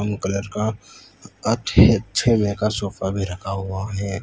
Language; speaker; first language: Hindi; non-native, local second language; Gujarati